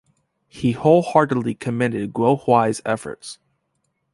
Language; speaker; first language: English; native; English